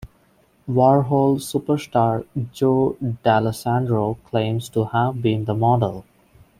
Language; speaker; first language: English; non-native, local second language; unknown